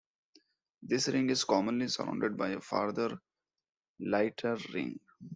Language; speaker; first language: English; non-native, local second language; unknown